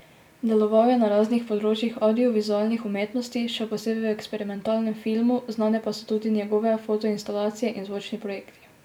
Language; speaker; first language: Slovenian; native; Slovenian